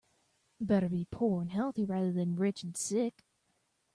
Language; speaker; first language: English; native; English